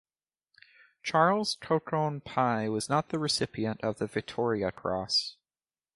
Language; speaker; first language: English; native; English